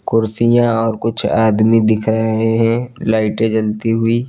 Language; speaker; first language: Hindi; native; Hindi